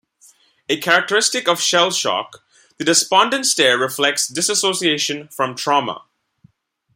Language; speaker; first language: English; non-native, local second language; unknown